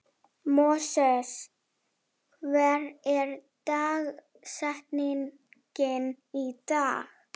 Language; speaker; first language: Icelandic; non-native, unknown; German